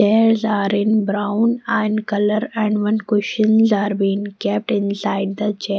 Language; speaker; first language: English; non-native, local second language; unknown